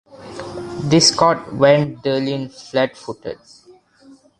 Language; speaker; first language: English; non-native, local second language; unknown